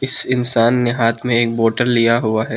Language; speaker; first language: Hindi; non-native, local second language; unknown